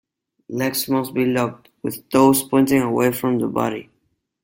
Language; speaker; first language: English; non-native, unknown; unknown